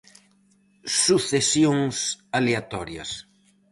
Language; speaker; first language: Galician; native; Galician